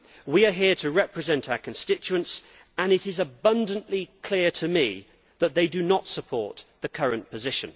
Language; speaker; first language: English; native; English